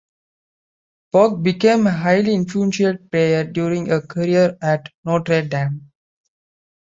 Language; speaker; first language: English; non-native, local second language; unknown